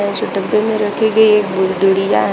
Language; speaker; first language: Hindi; native; Hindi